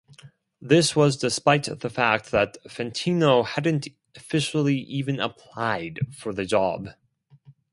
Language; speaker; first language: English; non-native, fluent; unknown